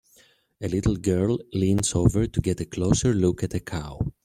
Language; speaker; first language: English; native; English